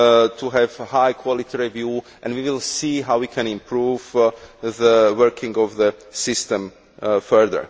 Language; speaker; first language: English; non-native, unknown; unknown